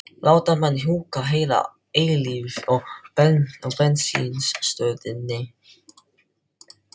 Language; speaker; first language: Icelandic; non-native, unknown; Filipino